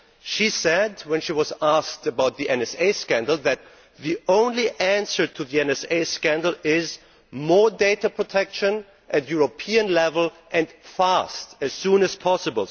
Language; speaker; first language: English; non-native, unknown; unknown